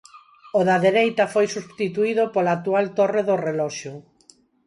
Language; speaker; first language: Galician; non-native, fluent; Spanish